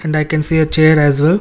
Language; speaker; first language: English; non-native, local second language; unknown